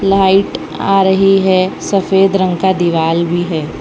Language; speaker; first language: Hindi; non-native, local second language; Gujarati